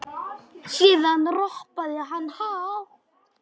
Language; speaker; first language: Icelandic; non-native, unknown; Polish